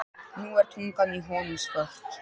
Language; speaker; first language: Icelandic; non-native, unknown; Polish